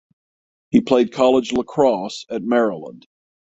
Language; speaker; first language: English; native; English